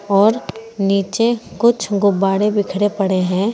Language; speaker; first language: Hindi; native; Hindi